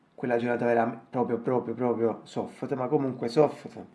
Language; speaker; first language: English; non-native, fluent; Italian